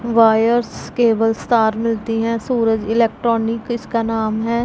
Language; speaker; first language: Hindi; non-native, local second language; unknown